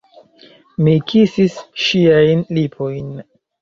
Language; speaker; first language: Esperanto; non-native, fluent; Chinese